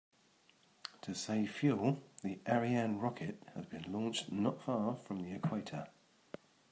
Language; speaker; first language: English; native; English